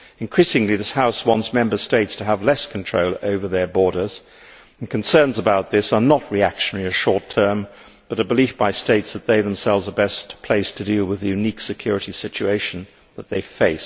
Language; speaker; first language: English; native; English